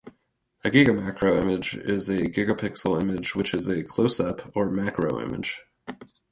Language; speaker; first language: English; native; English